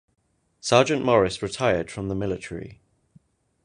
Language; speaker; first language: English; native; English